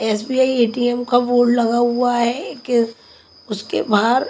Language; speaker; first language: Hindi; non-native, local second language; Punjabi